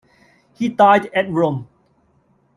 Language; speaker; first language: English; non-native, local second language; Cantonese